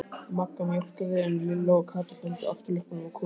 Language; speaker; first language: Icelandic; native; Icelandic